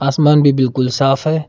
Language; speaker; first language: Hindi; non-native, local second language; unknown